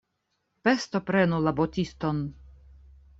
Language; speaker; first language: Esperanto; non-native, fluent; Russian